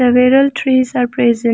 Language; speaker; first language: English; non-native, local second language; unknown